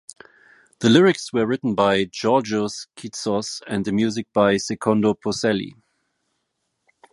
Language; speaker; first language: English; non-native, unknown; German